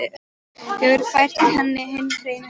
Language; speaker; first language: Icelandic; non-native, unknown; Polish